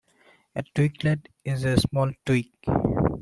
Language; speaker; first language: English; non-native, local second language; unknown